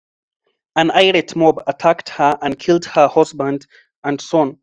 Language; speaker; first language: English; non-native, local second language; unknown